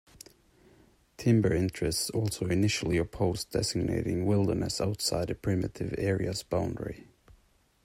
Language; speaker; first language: English; non-native, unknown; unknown